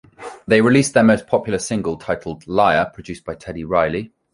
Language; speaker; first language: English; native; English